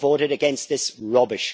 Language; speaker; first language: English; native; English